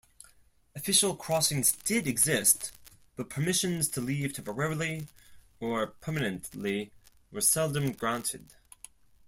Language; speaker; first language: English; non-native, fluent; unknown